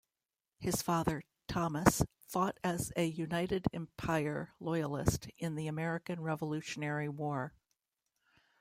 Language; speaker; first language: English; native; English